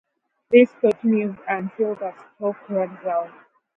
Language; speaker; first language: English; non-native, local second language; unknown